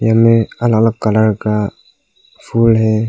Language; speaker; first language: Hindi; non-native, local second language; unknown